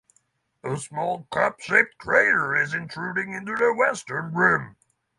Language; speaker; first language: English; non-native, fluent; Norwegian